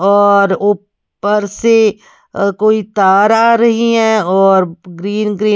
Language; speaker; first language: Hindi; native; Hindi